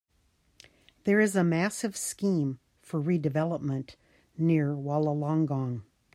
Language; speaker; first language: English; native; English